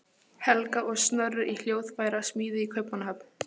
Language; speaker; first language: Icelandic; non-native, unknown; Polish